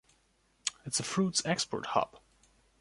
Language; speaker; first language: English; non-native, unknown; German